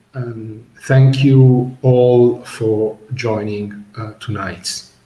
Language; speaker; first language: English; non-native, fluent; Italian